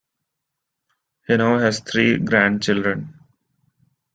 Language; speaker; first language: English; non-native, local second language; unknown